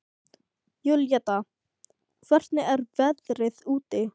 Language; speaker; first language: Icelandic; non-native, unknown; Filipino